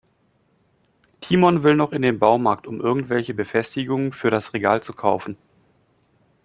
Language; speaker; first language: German; native; German